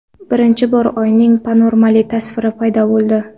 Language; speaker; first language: Uzbek; non-native, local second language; Kara-Kalpak